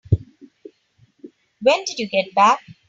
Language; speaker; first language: English; non-native, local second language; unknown